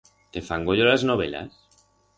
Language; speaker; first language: Aragonese; non-native, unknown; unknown